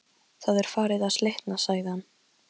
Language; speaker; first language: Icelandic; non-native, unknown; Polish